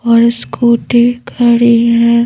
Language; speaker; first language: Hindi; native; Hindi